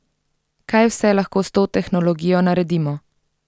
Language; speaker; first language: Slovenian; native; Slovenian